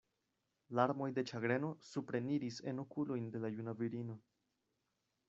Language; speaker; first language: Esperanto; non-native, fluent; Spanish